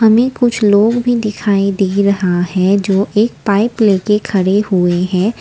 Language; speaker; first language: Hindi; non-native, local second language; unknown